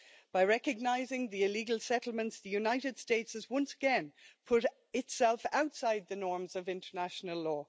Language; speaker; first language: English; native; English